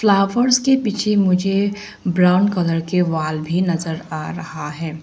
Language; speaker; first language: Hindi; non-native, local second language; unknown